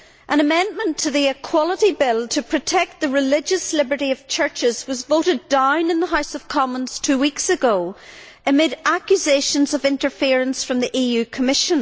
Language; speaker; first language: English; native; English